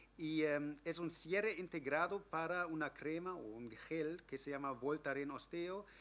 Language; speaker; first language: Spanish; non-native, fluent; German